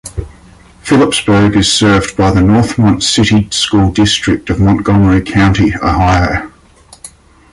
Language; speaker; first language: English; native; English